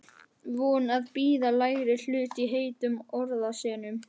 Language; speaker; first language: Icelandic; native; Icelandic